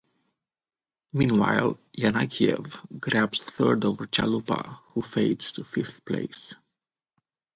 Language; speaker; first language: English; non-native, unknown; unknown